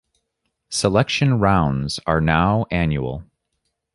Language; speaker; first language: English; native; English